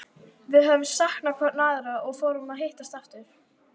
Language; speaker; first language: Icelandic; native; Icelandic